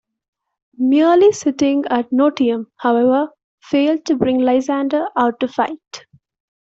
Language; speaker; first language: English; non-native, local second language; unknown